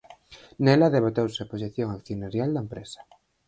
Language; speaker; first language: Galician; native; Galician